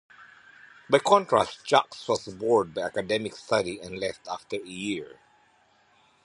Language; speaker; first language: English; native; English